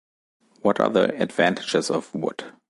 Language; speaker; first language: English; non-native, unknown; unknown